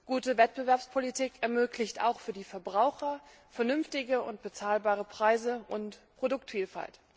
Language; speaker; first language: German; native; German